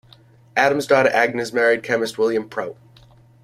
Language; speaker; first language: English; native; English